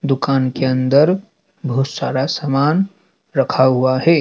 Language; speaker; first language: Hindi; native; Hindi